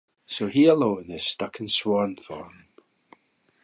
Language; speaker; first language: English; native; English